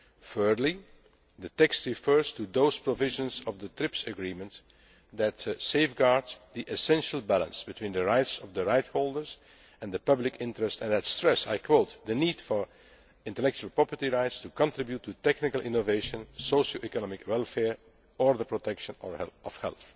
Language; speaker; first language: English; non-native, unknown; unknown